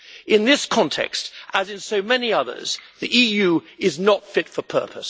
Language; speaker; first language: English; native; English